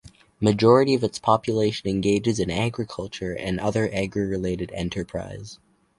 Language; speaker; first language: English; native; English